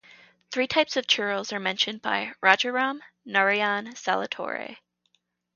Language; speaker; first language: English; native; English